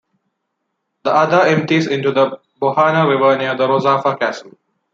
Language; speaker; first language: English; non-native, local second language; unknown